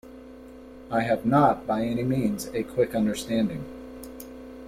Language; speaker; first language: English; native; English